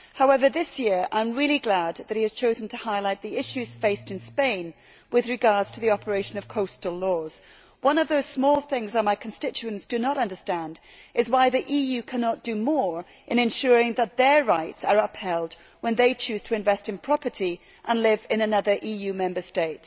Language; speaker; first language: English; native; English